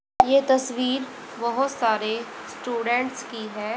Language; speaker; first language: Hindi; native; Hindi